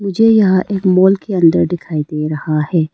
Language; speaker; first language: Hindi; non-native, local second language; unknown